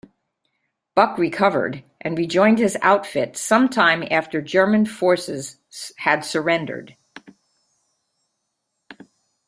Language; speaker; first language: English; native; English